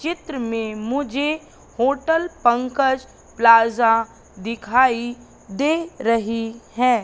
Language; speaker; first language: Hindi; native; Hindi